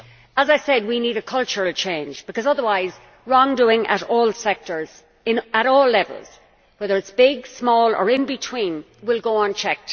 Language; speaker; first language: English; native; English